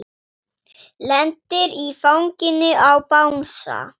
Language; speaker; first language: Icelandic; non-native, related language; Swedish